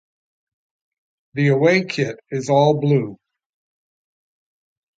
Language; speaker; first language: English; native; English